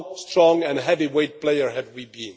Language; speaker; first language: English; non-native, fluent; Czech